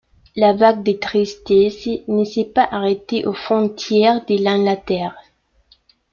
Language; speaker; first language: French; non-native, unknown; Spanish